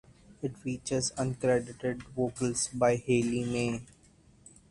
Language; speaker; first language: English; non-native, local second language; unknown